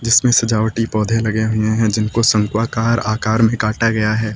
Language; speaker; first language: Hindi; native; Hindi